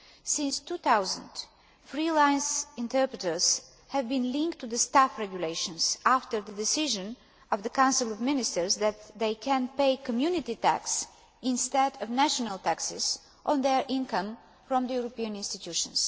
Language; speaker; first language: English; non-native, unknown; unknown